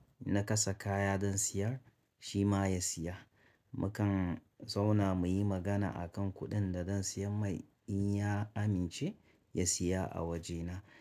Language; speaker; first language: Hausa; native; Hausa